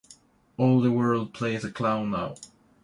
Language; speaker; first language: English; non-native, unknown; Swedish